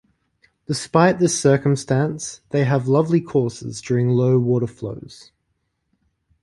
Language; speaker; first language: English; native; English